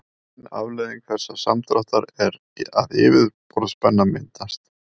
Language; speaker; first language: Icelandic; native; Icelandic